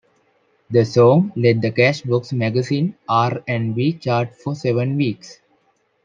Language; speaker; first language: English; non-native, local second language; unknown